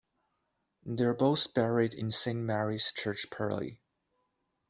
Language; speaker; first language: English; non-native, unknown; Chinese